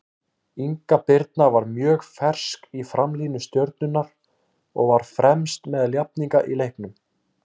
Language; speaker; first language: Icelandic; native; Icelandic